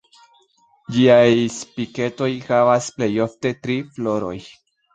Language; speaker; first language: Esperanto; non-native, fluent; Spanish